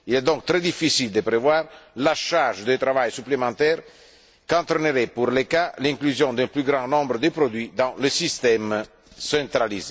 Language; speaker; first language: French; non-native, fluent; Italian